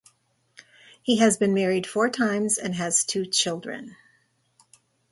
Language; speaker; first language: English; native; English